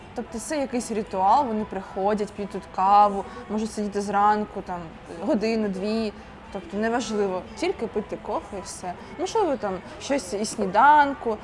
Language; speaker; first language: Ukrainian; non-native, local second language; Russian